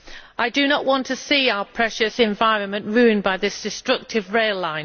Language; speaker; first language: English; native; English